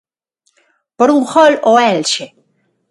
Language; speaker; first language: Galician; non-native, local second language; Spanish